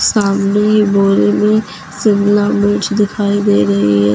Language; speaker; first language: Hindi; native; Hindi